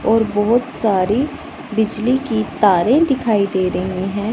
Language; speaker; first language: Hindi; non-native, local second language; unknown